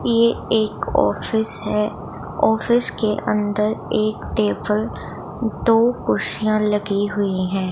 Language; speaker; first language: Hindi; non-native, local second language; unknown